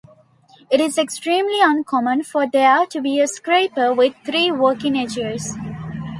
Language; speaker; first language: English; non-native, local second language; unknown